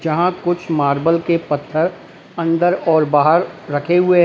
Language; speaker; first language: Hindi; native; Hindi